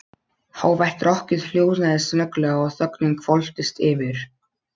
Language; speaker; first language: Icelandic; non-native, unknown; Polish